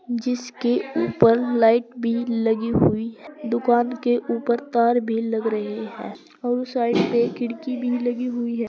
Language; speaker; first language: Hindi; native; Hindi